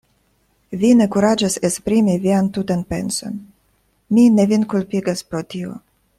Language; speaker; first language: Esperanto; non-native, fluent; Russian